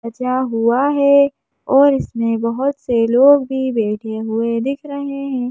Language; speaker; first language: Hindi; native; Hindi